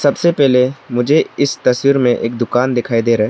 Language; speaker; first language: Hindi; non-native, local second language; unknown